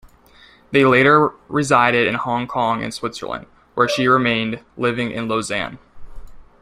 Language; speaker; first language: English; native; English